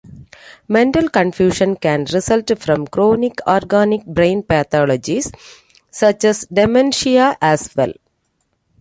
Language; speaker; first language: English; non-native, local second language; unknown